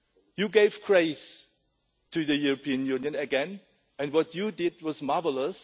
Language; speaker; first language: English; non-native, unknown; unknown